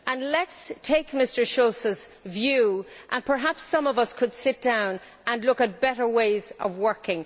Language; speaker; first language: English; native; English